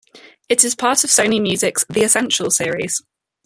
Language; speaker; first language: English; native; English